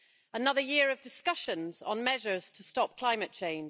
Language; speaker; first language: English; native; English